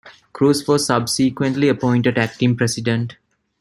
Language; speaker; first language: English; non-native, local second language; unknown